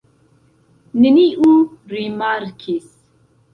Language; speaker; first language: Esperanto; non-native, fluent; Central Kurdish